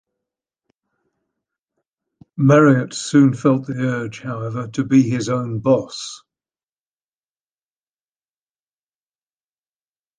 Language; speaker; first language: English; native; English